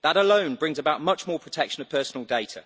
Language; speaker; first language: English; native; English